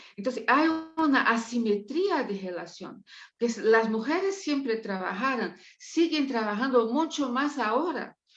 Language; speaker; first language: Spanish; non-native, related language; Portuguese